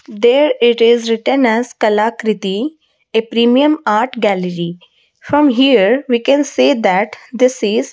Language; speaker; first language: English; non-native, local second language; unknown